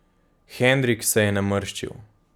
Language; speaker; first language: Slovenian; native; Slovenian